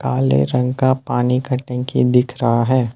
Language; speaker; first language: Hindi; non-native, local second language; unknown